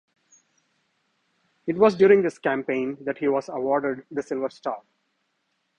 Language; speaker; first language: English; non-native, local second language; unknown